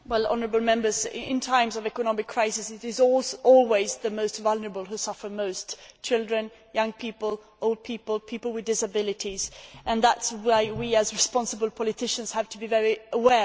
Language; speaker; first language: English; native; English